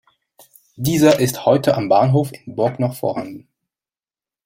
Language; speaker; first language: German; non-native, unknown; French